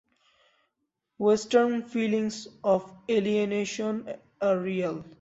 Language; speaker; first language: English; non-native, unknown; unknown